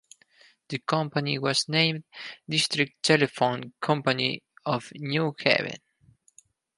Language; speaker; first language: English; non-native, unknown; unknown